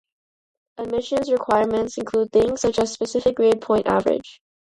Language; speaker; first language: English; non-native, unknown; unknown